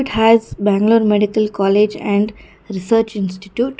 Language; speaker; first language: English; non-native, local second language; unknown